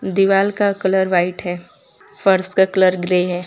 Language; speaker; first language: Hindi; non-native, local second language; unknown